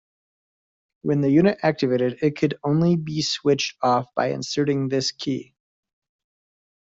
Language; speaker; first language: English; native; English